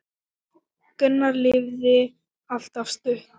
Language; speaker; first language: Icelandic; non-native, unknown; Thai